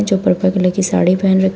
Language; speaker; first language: Hindi; native; Hindi